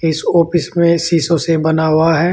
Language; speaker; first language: Hindi; native; Hindi